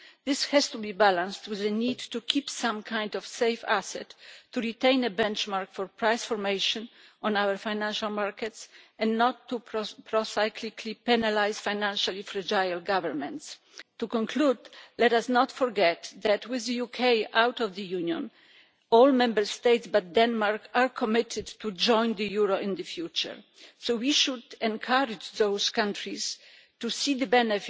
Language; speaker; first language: English; non-native, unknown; Polish